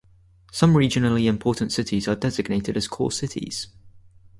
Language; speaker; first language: English; native; English